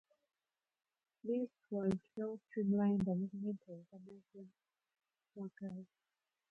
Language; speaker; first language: English; non-native, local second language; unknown